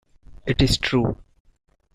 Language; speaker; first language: English; non-native, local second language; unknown